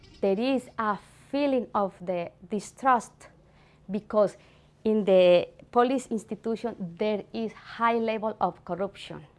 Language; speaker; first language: English; non-native, fluent; Spanish